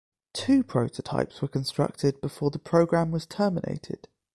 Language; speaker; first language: English; native; English